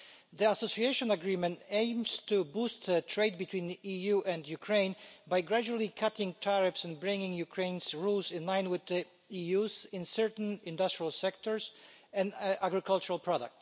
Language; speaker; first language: English; non-native, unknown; Polish